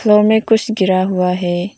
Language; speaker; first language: Hindi; non-native, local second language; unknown